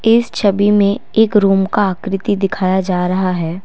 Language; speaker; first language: Hindi; non-native, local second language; Assamese